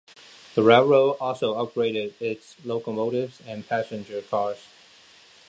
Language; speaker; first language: English; non-native, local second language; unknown